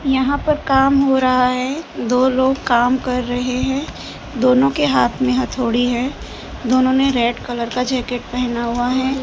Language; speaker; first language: Hindi; non-native, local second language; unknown